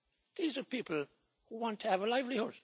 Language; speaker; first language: English; native; English